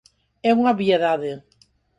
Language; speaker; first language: Galician; non-native, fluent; Spanish